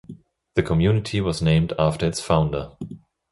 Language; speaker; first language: English; non-native, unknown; German